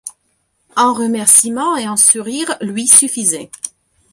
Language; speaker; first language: French; non-native, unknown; Belarusian